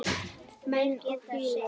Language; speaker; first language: Icelandic; native; Icelandic